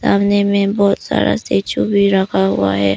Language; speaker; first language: Hindi; early bilingual, other home language; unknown